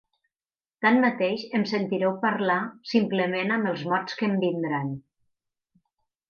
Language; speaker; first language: Catalan; native; Catalan